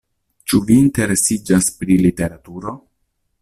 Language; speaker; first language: Esperanto; non-native, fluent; Italian